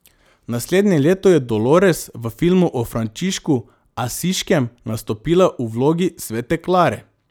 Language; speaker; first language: Slovenian; non-native, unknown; Macedonian